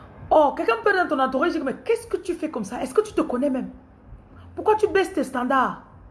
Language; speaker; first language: French; non-native, local second language; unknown